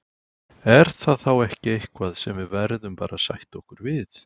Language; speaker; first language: Icelandic; native; Icelandic